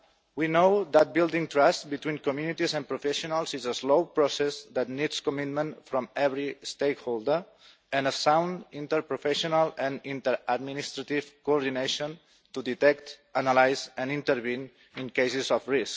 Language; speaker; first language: English; non-native, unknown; Catalan